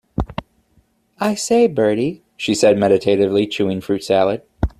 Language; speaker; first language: English; native; English